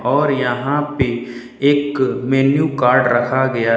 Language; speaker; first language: Hindi; native; Hindi